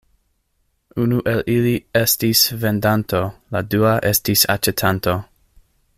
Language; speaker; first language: Esperanto; non-native, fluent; English